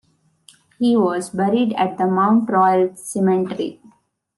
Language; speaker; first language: English; non-native, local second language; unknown